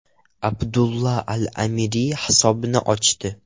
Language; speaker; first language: Uzbek; non-native, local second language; Russian